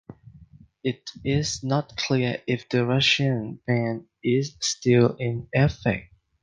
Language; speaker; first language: English; non-native, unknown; Thai